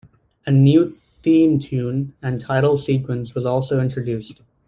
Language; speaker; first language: English; native; English